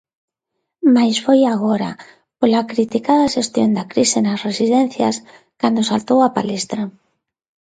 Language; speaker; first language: Galician; non-native, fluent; Spanish